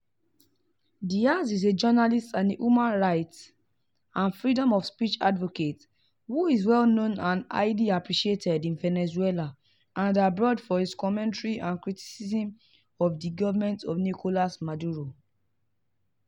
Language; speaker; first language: English; non-native, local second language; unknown